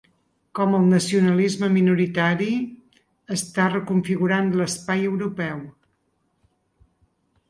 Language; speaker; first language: Catalan; native; Catalan